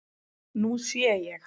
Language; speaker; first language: Icelandic; native; Icelandic